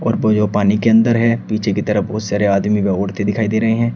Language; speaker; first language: Hindi; native; Hindi